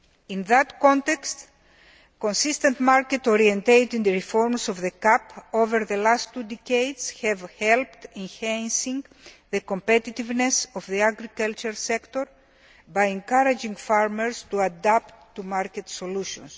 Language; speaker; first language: English; non-native, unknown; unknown